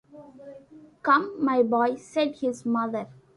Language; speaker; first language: English; non-native, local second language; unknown